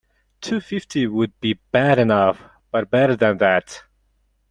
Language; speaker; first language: English; non-native, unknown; Mongolian